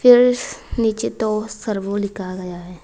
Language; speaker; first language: Hindi; non-native, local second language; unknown